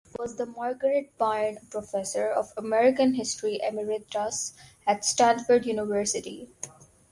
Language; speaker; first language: English; non-native, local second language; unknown